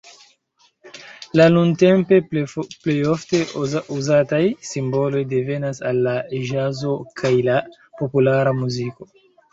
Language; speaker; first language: Esperanto; non-native, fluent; Chinese